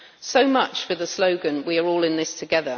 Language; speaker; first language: English; native; English